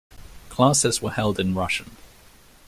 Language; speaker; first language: English; native; English